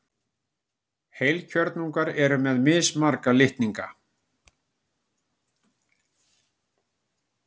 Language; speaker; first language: Icelandic; native; Icelandic